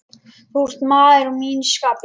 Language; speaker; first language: Icelandic; non-native, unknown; Lithuanian